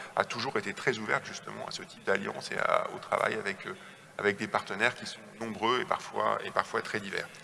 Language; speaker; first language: French; native; French